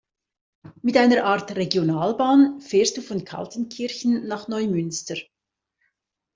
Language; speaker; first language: German; native; German